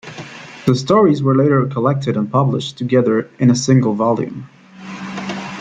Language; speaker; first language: English; native; English